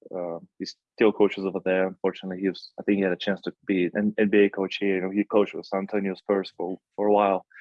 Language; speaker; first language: English; non-native, fluent; Russian